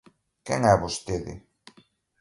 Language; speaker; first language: Galician; native; Galician